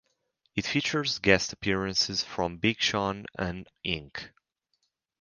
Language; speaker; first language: English; native; English